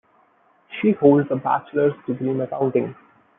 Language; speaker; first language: English; non-native, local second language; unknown